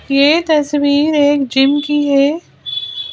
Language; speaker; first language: Hindi; native; Hindi